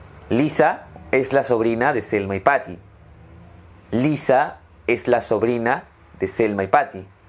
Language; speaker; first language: Spanish; native; Spanish